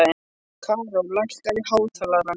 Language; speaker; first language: Icelandic; non-native, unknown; Polish